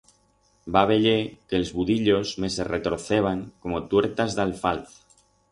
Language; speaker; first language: Aragonese; non-native, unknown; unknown